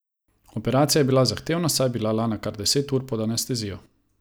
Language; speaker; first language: Slovenian; non-native, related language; Croatian